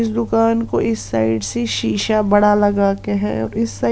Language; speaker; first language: Hindi; non-native, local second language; Punjabi